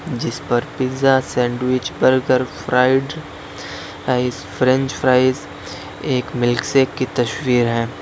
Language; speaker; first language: Hindi; native; Hindi